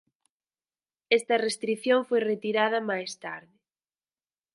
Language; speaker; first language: Galician; native; Galician